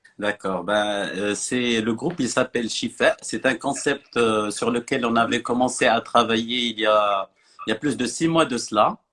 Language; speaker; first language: French; non-native, local second language; Arabic